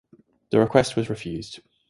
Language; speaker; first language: English; native; English